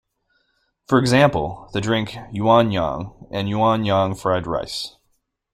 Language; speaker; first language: English; native; English